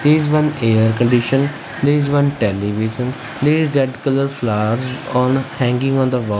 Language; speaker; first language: English; non-native, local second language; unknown